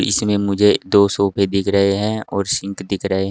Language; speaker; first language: Hindi; native; Hindi